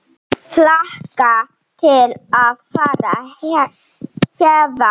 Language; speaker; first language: Icelandic; non-native, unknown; Slovenian